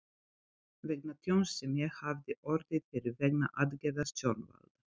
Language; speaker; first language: Icelandic; non-native, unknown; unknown